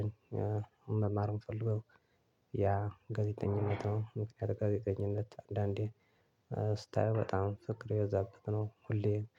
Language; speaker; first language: Amharic; non-native, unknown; Tigrinya